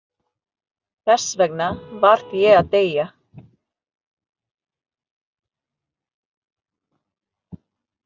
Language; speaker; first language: Icelandic; non-native, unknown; Filipino